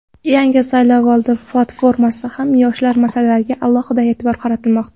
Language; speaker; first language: Uzbek; non-native, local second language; Kara-Kalpak